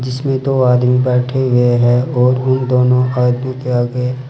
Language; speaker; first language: Hindi; native; Hindi